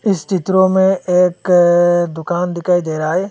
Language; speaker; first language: Hindi; non-native, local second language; Bangla